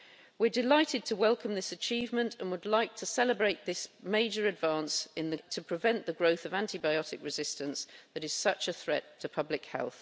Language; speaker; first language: English; native; English